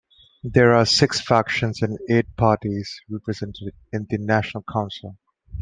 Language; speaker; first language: English; non-native, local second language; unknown